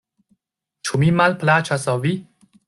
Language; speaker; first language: Esperanto; non-native, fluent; Chinese